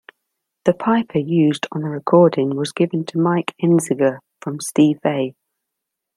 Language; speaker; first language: English; native; English